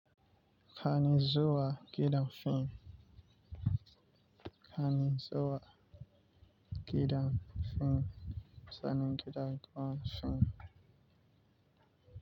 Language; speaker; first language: Hausa; non-native, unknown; Yoruba